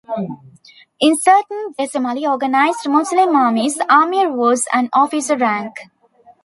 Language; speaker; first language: English; non-native, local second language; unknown